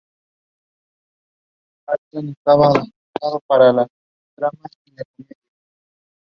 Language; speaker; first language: English; non-native, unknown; Spanish